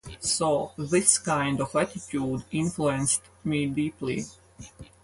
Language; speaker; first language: English; non-native, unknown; Latvian